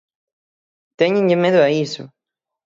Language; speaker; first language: Galician; native; Galician